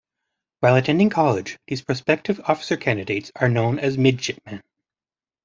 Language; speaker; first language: English; native; English